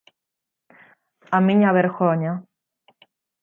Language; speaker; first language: Galician; native; Galician